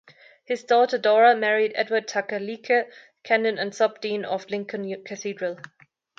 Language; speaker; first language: English; non-native, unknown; German